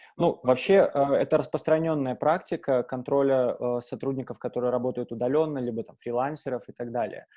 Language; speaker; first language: Russian; native; Russian